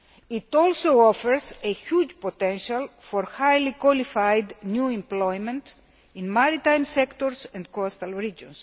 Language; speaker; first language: English; non-native, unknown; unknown